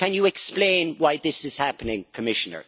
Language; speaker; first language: English; native; English